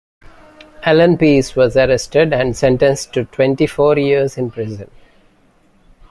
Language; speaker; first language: English; non-native, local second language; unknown